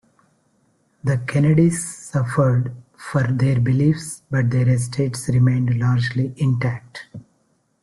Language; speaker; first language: English; non-native, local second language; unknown